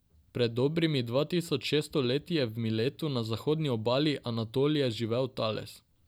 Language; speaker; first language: Slovenian; non-native, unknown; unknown